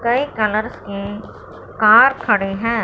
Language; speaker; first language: Hindi; non-native, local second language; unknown